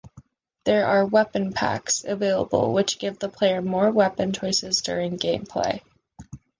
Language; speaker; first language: English; native; English